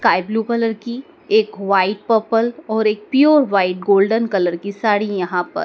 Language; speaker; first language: Hindi; native; Hindi